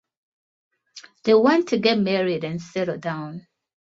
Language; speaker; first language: English; non-native, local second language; Ganda